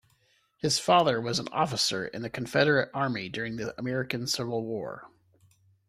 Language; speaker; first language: English; native; English